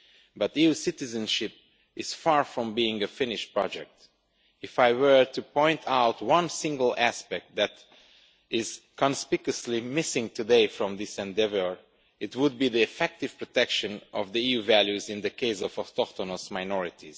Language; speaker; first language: English; non-native, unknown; Romanian